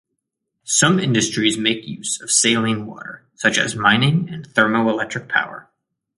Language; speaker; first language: English; native; English